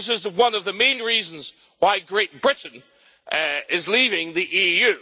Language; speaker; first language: English; native; English